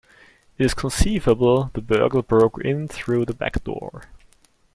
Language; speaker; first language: English; non-native, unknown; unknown